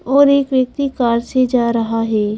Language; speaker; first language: Hindi; native; Hindi